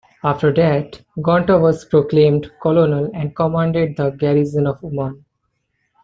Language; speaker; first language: English; non-native, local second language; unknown